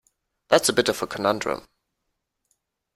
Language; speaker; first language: English; non-native, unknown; German